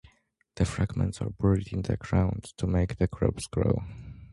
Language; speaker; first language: English; non-native, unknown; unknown